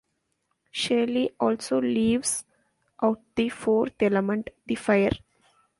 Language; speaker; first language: English; non-native, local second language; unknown